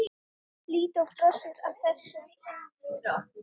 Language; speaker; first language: Icelandic; native; Icelandic